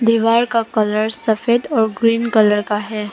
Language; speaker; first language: Hindi; non-native, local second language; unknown